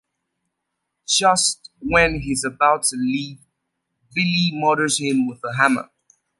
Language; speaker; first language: English; native; English